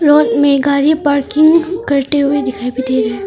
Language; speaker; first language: Hindi; non-native, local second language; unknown